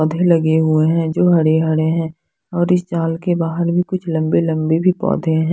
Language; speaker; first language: Hindi; non-native, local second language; Punjabi